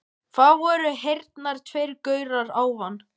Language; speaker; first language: Icelandic; native; Icelandic